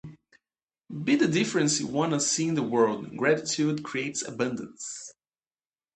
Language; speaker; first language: English; native; English